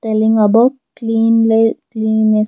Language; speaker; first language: English; non-native, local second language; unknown